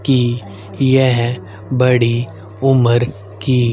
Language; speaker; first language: Hindi; native; Hindi